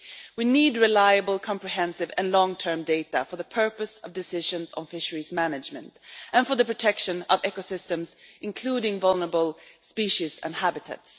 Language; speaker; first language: English; non-native, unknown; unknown